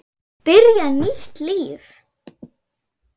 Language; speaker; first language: Icelandic; non-native, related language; Swedish